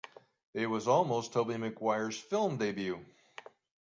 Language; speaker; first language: English; native; English